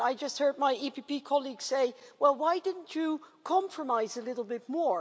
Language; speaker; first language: English; non-native, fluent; Dutch